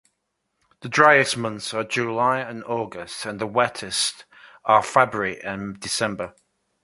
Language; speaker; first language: English; native; English